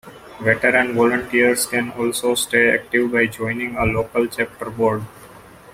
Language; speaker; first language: English; non-native, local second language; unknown